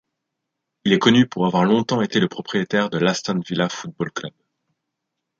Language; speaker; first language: French; native; French